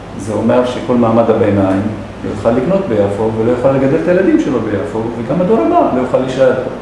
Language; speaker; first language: Hebrew; non-native, local second language; Arabic